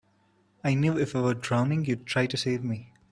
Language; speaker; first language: English; non-native, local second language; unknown